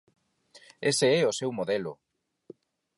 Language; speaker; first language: Galician; non-native, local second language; Spanish